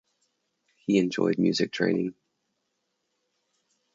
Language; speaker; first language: English; native; English